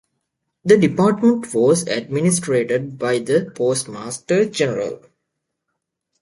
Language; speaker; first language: English; native; English